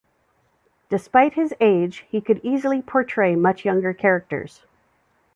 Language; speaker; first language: English; native; English